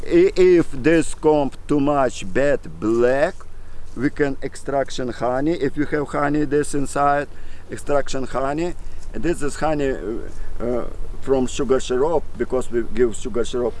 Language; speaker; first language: English; non-native, learner; Russian